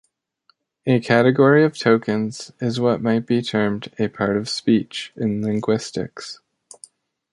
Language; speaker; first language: English; native; English